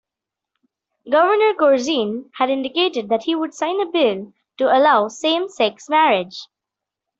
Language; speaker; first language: English; non-native, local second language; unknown